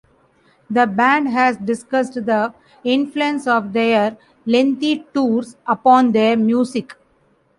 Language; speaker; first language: English; non-native, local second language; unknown